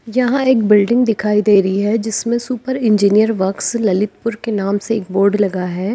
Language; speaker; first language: Hindi; native; Hindi